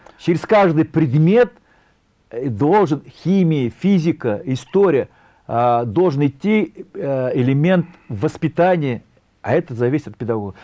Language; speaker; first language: Russian; non-native, local second language; Tatar